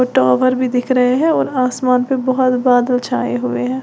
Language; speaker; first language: Hindi; native; Hindi